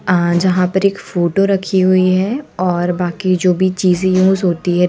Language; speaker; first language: Hindi; native; Hindi